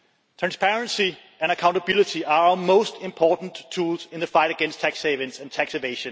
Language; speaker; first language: English; non-native, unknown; Danish